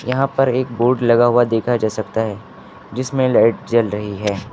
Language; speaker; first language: Hindi; native; Hindi